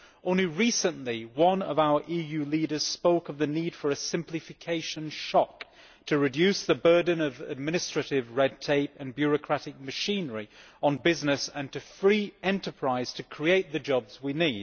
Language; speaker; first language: English; native; English